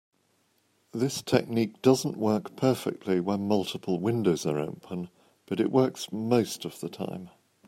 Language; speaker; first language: English; native; English